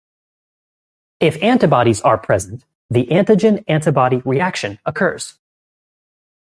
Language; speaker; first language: English; native; English